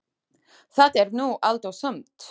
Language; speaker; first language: Icelandic; non-native, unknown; Slovak